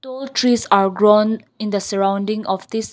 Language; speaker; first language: English; non-native, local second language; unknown